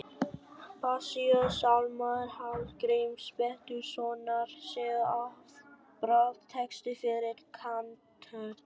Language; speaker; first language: Icelandic; non-native, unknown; Vietnamese